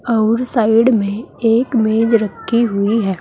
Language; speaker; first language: Hindi; native; Hindi